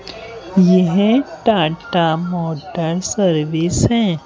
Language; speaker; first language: Hindi; native; Hindi